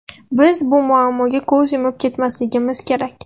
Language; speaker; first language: Uzbek; non-native, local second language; Russian